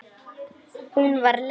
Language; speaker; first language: Icelandic; non-native, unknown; Polish